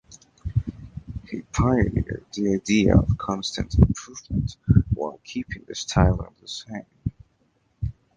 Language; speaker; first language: English; native; English